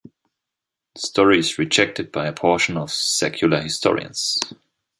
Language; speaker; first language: English; non-native, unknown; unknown